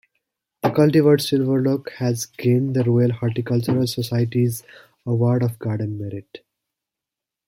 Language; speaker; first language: English; native; English